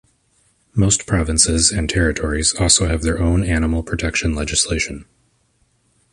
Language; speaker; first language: English; native; English